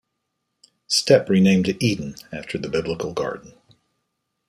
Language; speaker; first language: English; native; English